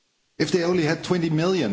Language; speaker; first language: English; non-native, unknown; Dutch